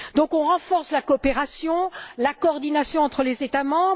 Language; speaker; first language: French; native; French